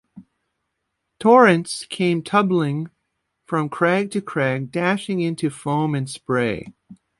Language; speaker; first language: English; native; English